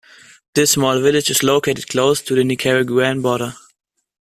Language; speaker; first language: English; non-native, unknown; German